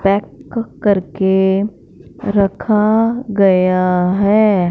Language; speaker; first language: Hindi; non-native, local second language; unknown